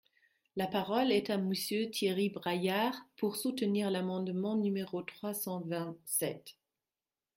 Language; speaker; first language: French; non-native, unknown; German